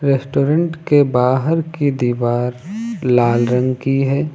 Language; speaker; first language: Hindi; native; Hindi